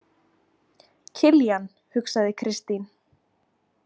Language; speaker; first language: Icelandic; native; Icelandic